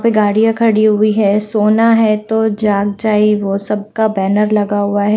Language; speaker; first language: Hindi; native; Hindi